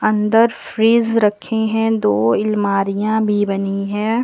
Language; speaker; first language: Hindi; native; Hindi